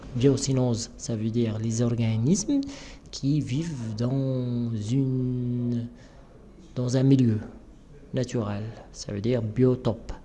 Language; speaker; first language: French; non-native, local second language; Arabic